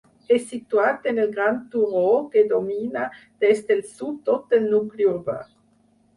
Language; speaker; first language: Catalan; non-native, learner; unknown